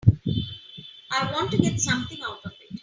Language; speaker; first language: English; non-native, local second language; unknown